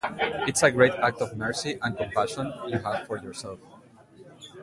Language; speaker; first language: English; native; English